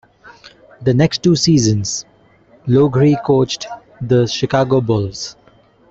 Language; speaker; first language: English; non-native, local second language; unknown